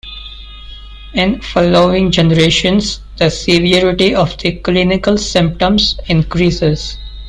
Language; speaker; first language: English; non-native, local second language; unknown